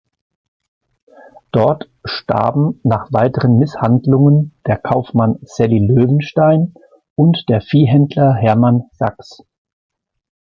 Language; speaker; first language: German; native; German